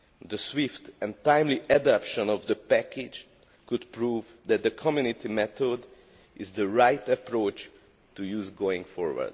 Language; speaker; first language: English; non-native, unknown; Hungarian